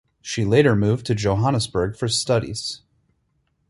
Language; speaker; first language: English; native; English